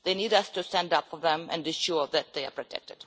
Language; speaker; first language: English; non-native, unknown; Russian